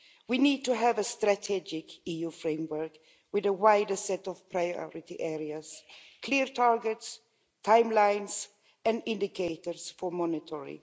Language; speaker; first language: English; non-native, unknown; Swedish